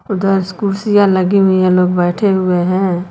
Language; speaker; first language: Hindi; native; Hindi